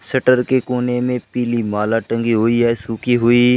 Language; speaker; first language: Hindi; native; Hindi